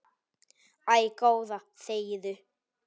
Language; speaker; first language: Icelandic; non-native, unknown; Polish